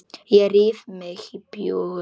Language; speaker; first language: Icelandic; non-native, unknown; Polish